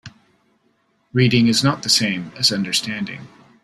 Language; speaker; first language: English; native; English